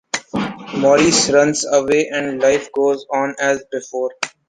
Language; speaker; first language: English; non-native, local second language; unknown